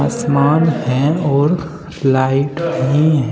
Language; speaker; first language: Hindi; native; Hindi